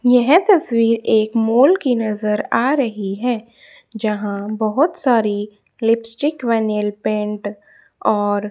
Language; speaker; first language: Hindi; native; Hindi